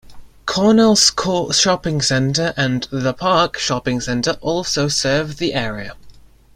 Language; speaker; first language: English; native; English